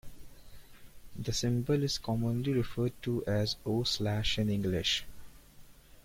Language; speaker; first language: English; non-native, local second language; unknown